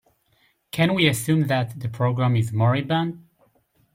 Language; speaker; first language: English; native; English